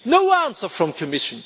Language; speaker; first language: English; non-native, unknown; German